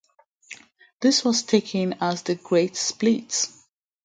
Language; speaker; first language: English; native; English